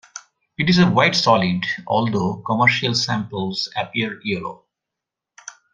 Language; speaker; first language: English; non-native, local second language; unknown